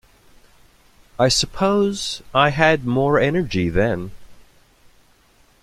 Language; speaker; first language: English; native; English